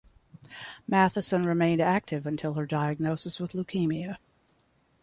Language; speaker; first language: English; native; English